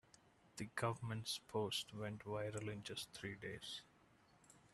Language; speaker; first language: English; non-native, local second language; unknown